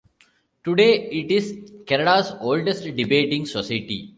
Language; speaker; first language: English; non-native, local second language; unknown